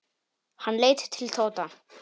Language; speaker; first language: Icelandic; non-native, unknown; Polish